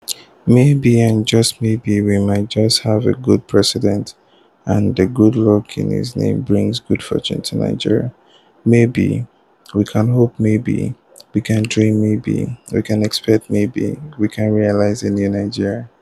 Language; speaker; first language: English; non-native, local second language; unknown